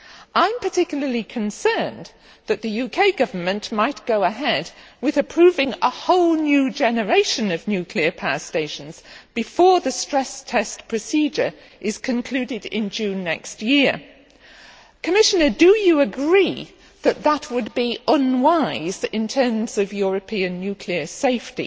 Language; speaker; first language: English; native; English